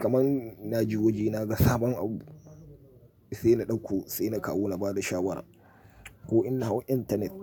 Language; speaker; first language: Hausa; native; Hausa